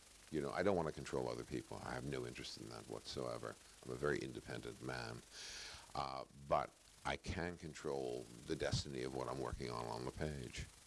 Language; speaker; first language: English; native; English